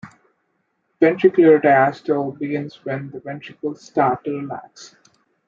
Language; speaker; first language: English; non-native, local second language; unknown